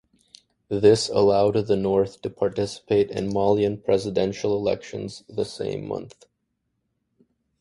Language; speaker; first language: English; native; English